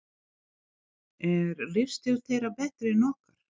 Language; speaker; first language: Icelandic; non-native, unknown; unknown